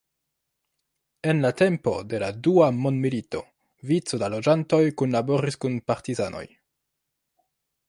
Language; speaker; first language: Esperanto; non-native, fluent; French